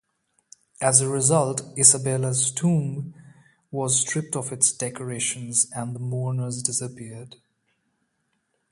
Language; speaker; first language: English; non-native, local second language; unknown